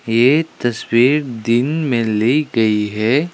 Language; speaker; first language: Hindi; non-native, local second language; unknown